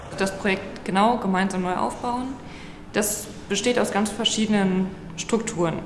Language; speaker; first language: German; native; German